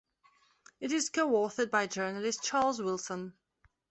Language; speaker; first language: English; non-native, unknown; Belarusian